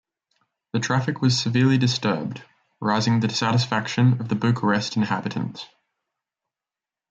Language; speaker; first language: English; native; English